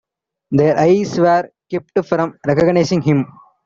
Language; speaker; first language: English; non-native, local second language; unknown